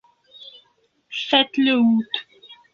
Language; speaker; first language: French; non-native, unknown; Belarusian